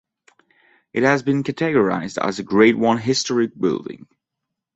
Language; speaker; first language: English; non-native, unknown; French